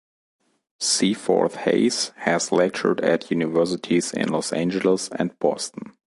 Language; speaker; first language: English; non-native, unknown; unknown